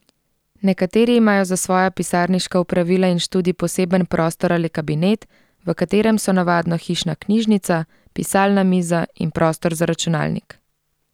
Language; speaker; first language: Slovenian; native; Slovenian